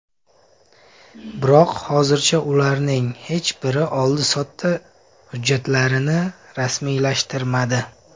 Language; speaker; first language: Uzbek; native; Uzbek